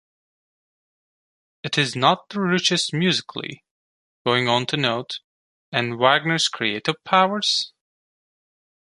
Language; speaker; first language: English; non-native, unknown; Turkish